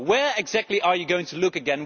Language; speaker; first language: English; non-native, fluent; Dutch